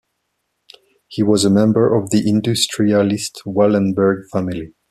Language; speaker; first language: English; non-native, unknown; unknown